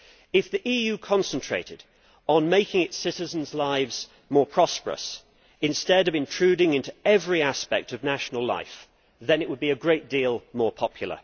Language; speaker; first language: English; native; English